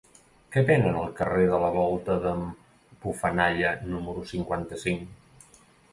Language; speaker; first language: Catalan; native; Catalan